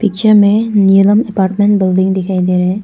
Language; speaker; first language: Hindi; non-native, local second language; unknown